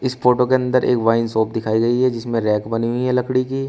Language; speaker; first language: Hindi; native; Hindi